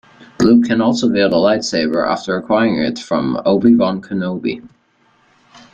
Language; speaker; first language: English; native; English